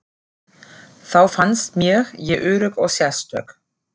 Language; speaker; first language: Icelandic; non-native, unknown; German